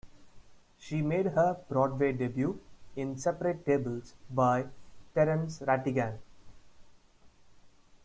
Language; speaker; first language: English; non-native, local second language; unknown